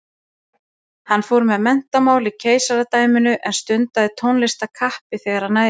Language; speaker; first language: Icelandic; native; Icelandic